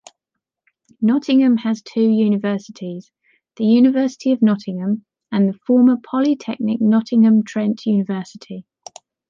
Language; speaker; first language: English; native; English